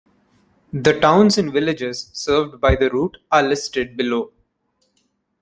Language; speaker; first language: English; non-native, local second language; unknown